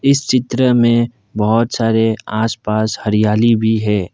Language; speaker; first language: Hindi; non-native, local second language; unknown